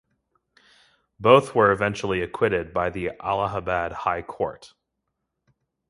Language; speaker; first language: English; native; English